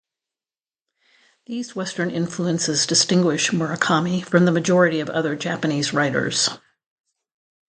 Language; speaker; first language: English; native; English